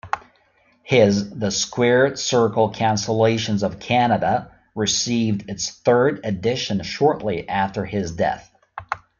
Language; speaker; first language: English; native; English